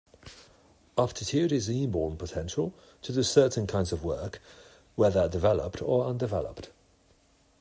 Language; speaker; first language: English; non-native, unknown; Catalan